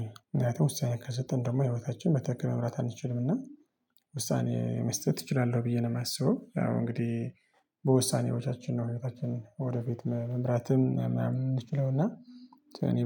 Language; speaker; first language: Amharic; non-native, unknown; Tigrinya